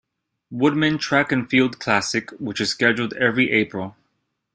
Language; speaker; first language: English; native; English